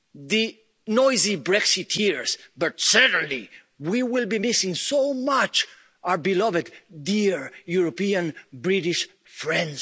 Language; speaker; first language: English; non-native, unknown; Spanish